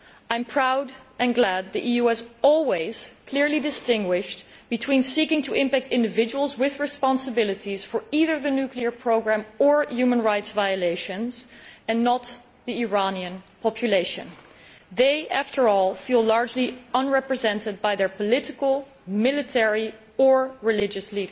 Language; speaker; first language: English; non-native, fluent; Dutch